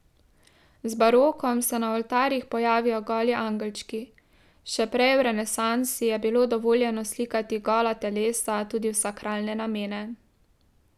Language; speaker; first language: Slovenian; native; Slovenian